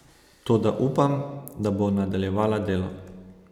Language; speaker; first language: Slovenian; native; Slovenian